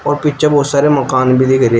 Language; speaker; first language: Hindi; native; Hindi